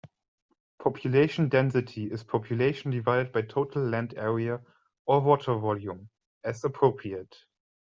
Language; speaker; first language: English; non-native, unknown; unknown